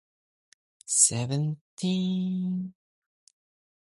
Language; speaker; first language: English; non-native, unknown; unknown